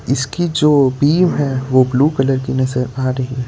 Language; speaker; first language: Hindi; non-native, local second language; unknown